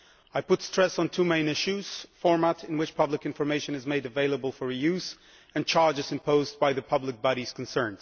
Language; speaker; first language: English; non-native, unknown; Polish